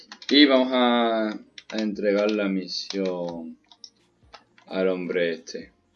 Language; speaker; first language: Spanish; native; Spanish